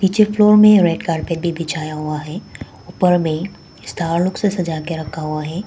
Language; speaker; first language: Hindi; non-native, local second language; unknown